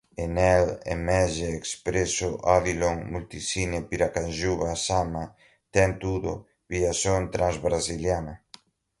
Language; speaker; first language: Portuguese; non-native, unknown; Galician